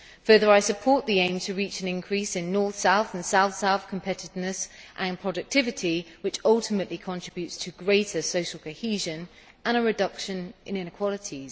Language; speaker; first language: English; native; English